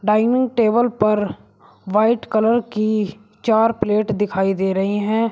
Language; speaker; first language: Hindi; native; Hindi